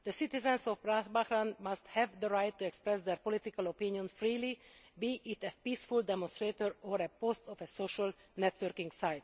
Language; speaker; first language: English; non-native, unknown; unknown